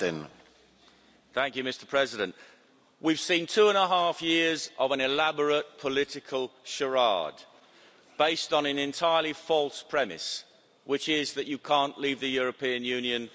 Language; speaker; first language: English; native; English